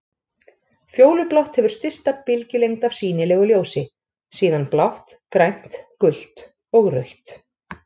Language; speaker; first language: Icelandic; native; Icelandic